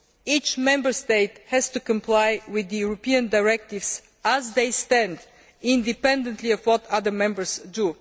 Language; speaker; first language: English; non-native, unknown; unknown